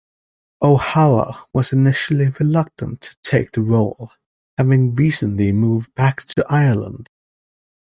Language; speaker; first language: English; native; English